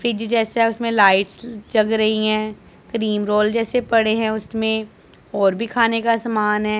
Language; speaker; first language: Hindi; non-native, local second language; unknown